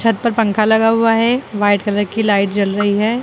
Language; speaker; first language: Hindi; native; Hindi